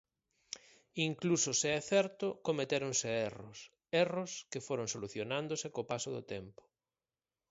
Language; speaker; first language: Galician; native; Galician